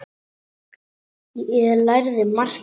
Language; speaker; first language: Icelandic; native; Icelandic